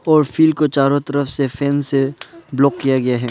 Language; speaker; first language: Hindi; non-native, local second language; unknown